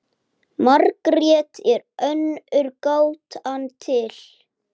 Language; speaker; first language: Icelandic; native; Icelandic